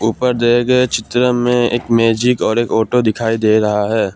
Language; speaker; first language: Hindi; non-native, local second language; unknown